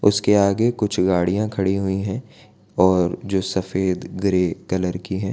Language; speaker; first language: Hindi; non-native, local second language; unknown